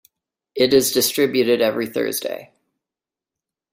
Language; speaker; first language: English; native; English